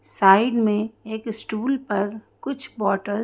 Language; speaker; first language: Hindi; native; Hindi